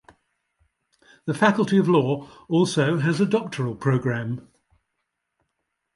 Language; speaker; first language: English; native; English